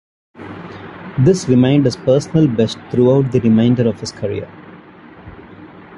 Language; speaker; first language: English; non-native, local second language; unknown